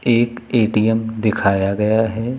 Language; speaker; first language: Hindi; native; Hindi